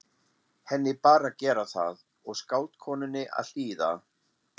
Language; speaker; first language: Icelandic; non-native, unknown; German